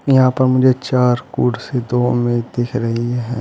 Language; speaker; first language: Hindi; native; Hindi